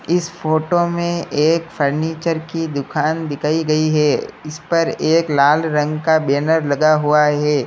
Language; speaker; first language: Hindi; native; Hindi